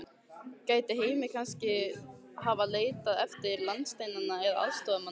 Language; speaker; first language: Icelandic; native; Icelandic